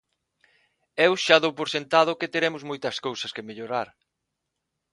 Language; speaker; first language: Galician; non-native, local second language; Spanish